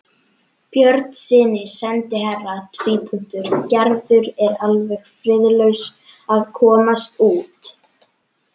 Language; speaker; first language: Icelandic; native; Icelandic